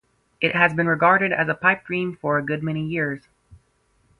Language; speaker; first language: English; native; English